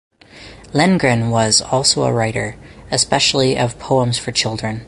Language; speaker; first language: English; native; English